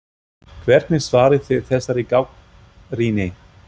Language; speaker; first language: Icelandic; non-native, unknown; German